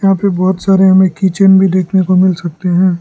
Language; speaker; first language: Hindi; non-native, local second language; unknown